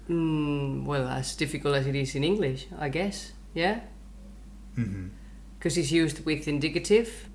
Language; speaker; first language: English; non-native, fluent; Spanish